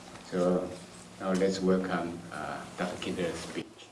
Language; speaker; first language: English; non-native, fluent; Chinese